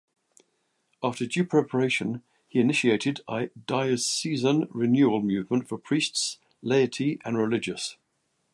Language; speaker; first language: English; native; English